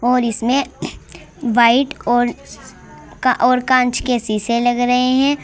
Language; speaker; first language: Hindi; native; Hindi